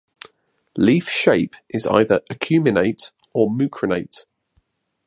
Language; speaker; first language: English; native; English